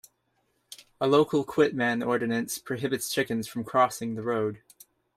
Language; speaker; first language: English; native; English